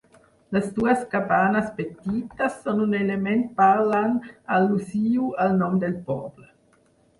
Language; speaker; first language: Catalan; non-native, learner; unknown